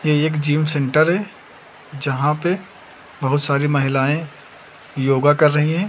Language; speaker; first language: Hindi; native; Hindi